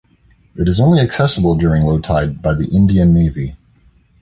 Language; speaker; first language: English; native; English